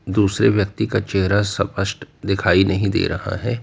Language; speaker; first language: Hindi; native; Hindi